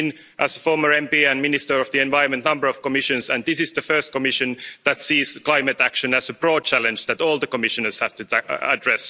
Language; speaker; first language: English; non-native, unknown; Finnish